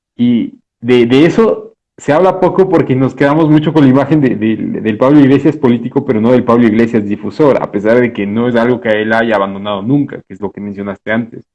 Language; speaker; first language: Spanish; native; Spanish